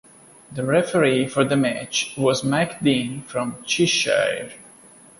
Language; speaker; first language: English; non-native, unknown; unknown